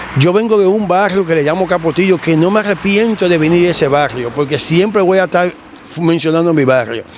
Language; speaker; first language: Spanish; native; Spanish